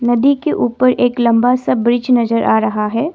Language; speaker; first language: Hindi; non-native, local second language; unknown